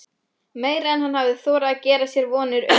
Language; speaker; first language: Icelandic; non-native, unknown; Polish